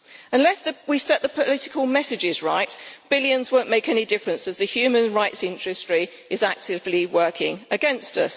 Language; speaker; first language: English; native; English